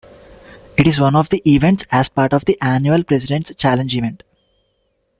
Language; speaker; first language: English; non-native, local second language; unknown